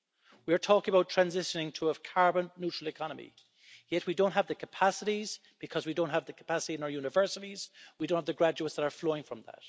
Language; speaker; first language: English; native; English